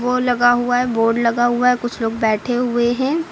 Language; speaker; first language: Hindi; native; Hindi